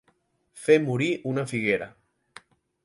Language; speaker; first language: Catalan; native; Catalan